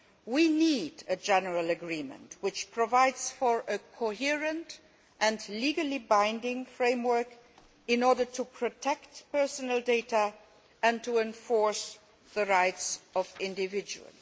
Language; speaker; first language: English; non-native, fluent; Luxembourgish